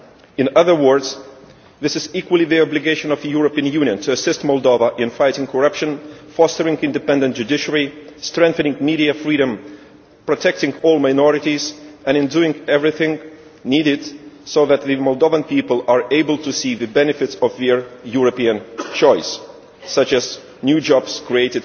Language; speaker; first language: English; non-native, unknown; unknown